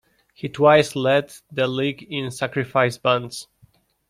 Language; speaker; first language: English; non-native, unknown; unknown